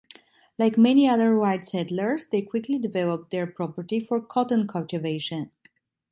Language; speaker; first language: English; non-native, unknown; Italian